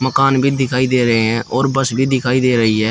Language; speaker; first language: Hindi; native; Hindi